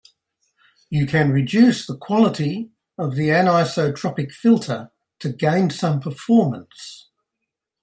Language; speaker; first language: English; native; English